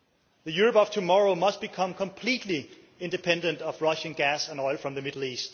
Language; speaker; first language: English; non-native, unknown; Danish